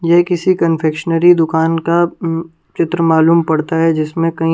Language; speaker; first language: Hindi; non-native, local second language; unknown